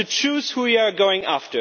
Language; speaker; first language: English; non-native, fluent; German